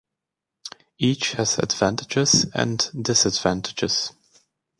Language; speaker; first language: English; native; English